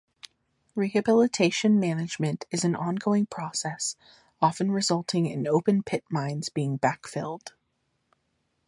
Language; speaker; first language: English; native; English